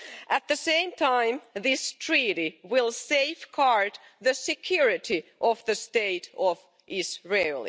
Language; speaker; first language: English; non-native, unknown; Finnish